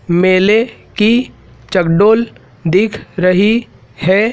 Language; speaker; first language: Hindi; native; Hindi